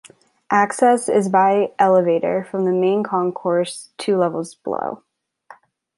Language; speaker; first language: English; native; English